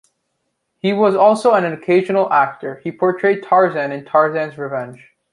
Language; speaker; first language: English; native; English